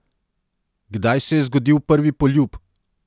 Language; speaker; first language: Slovenian; non-native, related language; Serbian